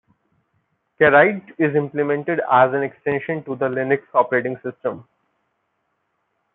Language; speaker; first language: English; non-native, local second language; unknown